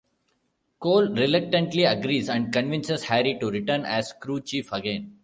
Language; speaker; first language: English; non-native, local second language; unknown